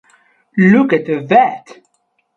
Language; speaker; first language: English; non-native, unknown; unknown